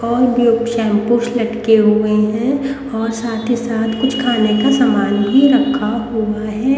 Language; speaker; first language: Hindi; native; Hindi